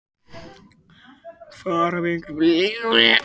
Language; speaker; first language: Icelandic; native; Icelandic